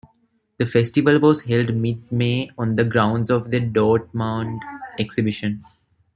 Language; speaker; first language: English; non-native, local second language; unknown